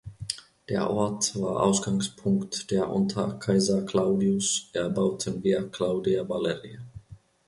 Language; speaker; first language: German; non-native, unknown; Finnish